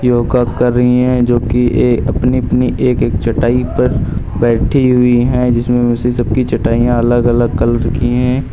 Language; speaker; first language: Hindi; native; Hindi